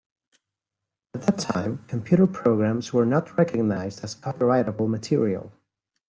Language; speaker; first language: English; non-native, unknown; Spanish